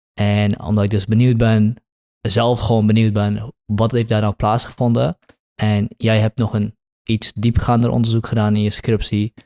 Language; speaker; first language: Dutch; early bilingual, other home language; Kurdish